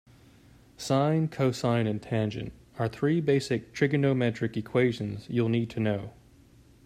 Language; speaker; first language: English; native; English